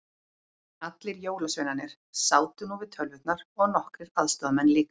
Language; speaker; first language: Icelandic; native; Icelandic